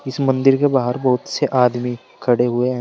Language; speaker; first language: Hindi; native; Hindi